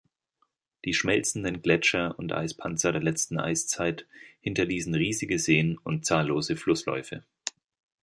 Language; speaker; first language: German; native; German